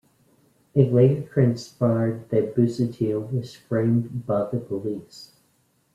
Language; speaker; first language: English; native; English